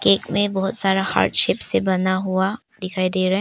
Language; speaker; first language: Hindi; non-native, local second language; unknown